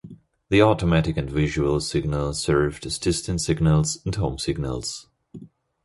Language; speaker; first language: English; non-native, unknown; German